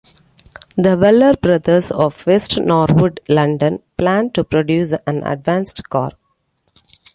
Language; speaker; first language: English; non-native, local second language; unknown